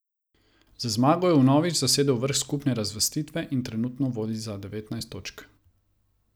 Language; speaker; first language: Slovenian; non-native, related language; Croatian